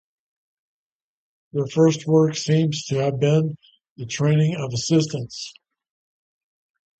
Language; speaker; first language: English; native; English